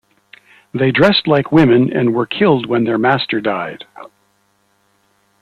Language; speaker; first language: English; native; English